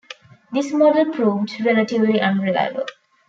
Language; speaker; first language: English; non-native, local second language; Tamil